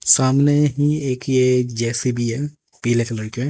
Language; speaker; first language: Hindi; native; Hindi